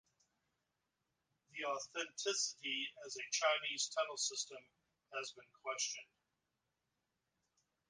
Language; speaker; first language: English; native; English